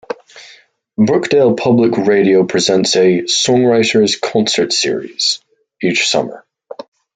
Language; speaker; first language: English; native; English